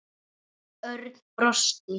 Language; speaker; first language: Icelandic; native; Icelandic